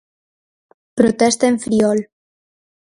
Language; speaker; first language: Galician; native; Galician